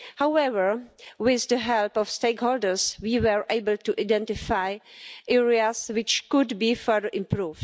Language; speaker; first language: English; non-native, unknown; Czech